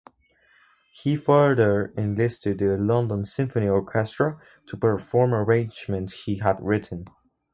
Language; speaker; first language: English; non-native, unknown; Spanish